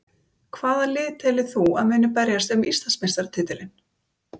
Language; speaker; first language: Icelandic; native; Icelandic